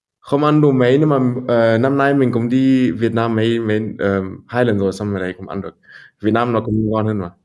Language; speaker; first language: Vietnamese; early bilingual, heritage; Vietnamese